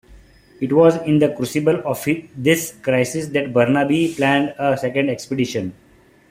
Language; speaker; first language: English; non-native, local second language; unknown